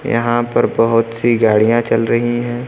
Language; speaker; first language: Hindi; native; Hindi